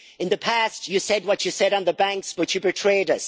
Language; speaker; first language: English; native; English